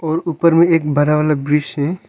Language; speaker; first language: Hindi; non-native, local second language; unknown